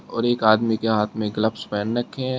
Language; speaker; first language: Hindi; native; Hindi